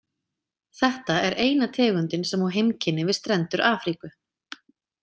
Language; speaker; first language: Icelandic; native; Icelandic